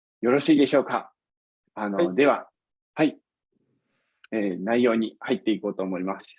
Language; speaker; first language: Japanese; non-native, fluent; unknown